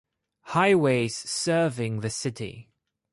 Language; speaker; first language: English; non-native, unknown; Greek